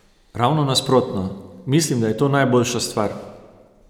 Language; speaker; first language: Slovenian; native; Slovenian